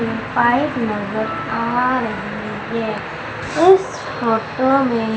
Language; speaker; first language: Hindi; native; Hindi